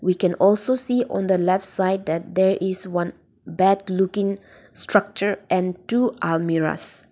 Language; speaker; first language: English; non-native, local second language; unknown